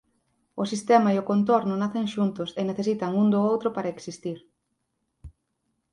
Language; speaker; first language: Galician; native; Galician